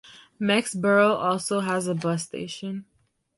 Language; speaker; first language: English; native; English